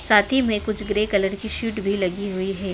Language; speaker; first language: Hindi; native; Hindi